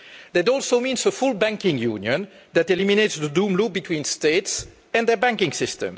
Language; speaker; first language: English; non-native, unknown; French